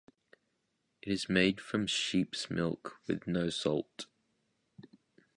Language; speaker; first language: English; native; English